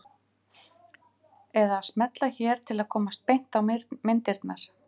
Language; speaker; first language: Icelandic; native; Icelandic